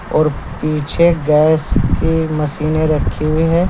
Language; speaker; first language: Hindi; native; Hindi